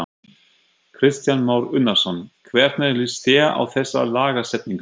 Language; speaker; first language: Icelandic; non-native, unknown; German